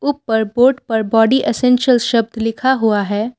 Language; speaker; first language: Hindi; non-native, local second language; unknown